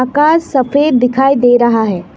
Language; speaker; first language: Hindi; non-native, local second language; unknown